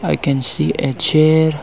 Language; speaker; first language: English; non-native, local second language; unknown